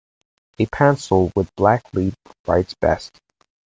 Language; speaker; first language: English; native; English